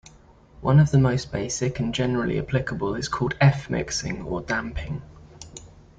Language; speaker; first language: English; native; English